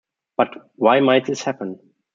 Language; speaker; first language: English; non-native, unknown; German